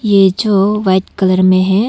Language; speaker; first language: Hindi; non-native, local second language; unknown